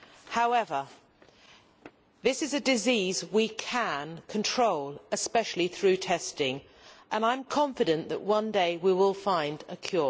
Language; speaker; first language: English; native; English